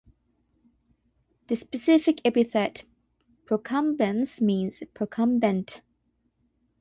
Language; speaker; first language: English; non-native, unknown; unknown